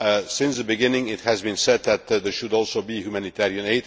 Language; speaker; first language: English; non-native, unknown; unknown